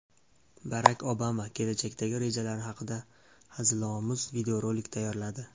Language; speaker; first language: Uzbek; native; Uzbek